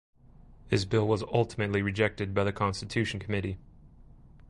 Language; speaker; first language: English; native; English